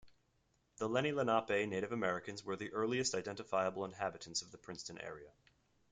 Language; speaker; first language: English; native; English